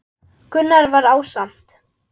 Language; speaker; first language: Icelandic; non-native, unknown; German